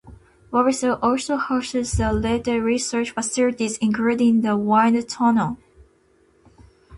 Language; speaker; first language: English; non-native, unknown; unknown